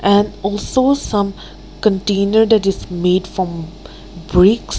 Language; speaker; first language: English; non-native, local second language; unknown